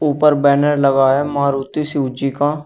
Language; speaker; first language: Hindi; native; Hindi